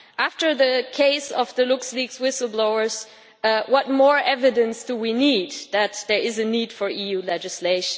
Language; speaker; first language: English; non-native, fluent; German